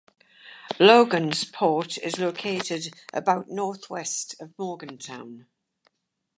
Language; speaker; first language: English; native; English